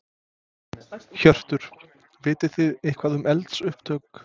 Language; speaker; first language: Icelandic; non-native, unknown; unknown